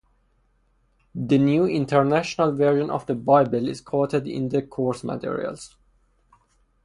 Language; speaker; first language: English; non-native, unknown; Persian